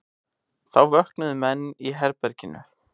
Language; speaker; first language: Icelandic; native; Icelandic